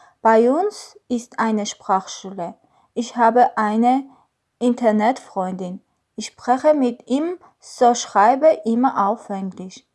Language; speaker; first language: German; non-native, learner; Armenian